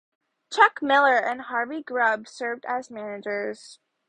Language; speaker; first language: English; native; English